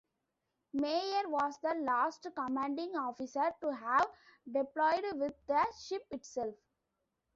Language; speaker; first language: English; non-native, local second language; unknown